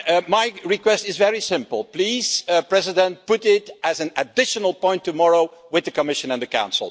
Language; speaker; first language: English; non-native, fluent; Dutch